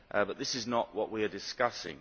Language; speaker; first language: English; native; English